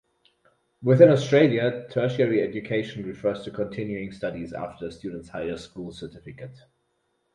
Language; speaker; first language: English; non-native, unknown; German